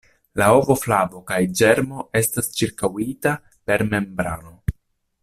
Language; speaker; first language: Esperanto; non-native, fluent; Italian